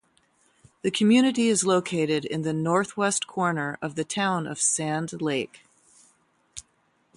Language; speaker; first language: English; native; English